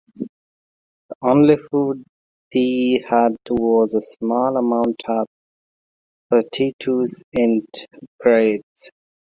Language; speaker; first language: English; non-native, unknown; Pashto